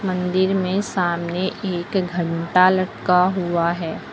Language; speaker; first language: Hindi; native; Hindi